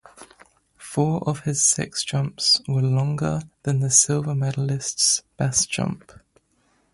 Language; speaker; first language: English; native; English